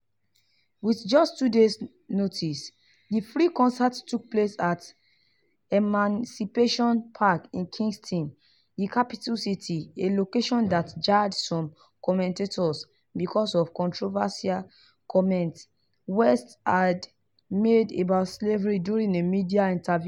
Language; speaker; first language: English; non-native, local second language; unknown